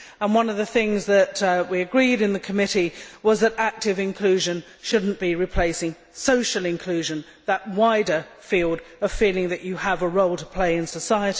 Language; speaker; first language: English; native; English